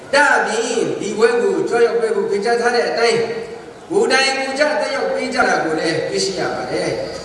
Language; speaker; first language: Burmese; non-native, local second language; Rawang